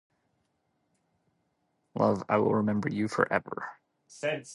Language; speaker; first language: English; native; English